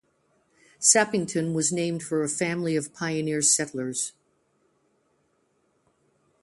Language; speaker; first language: English; native; English